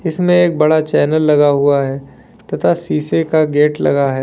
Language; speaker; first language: Hindi; native; Hindi